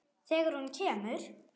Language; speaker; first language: Icelandic; non-native, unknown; German